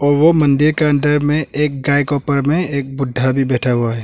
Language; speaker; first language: Hindi; non-native, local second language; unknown